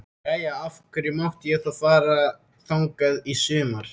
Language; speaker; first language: Icelandic; native; Icelandic